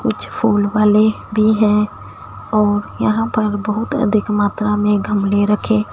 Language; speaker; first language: Hindi; non-native, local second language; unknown